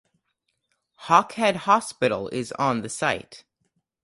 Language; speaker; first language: English; native; English